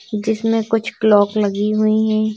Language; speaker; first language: Hindi; native; Hindi